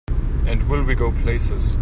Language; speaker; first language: English; non-native, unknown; German